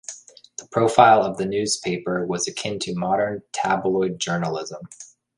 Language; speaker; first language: English; native; English